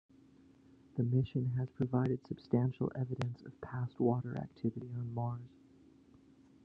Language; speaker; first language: English; native; English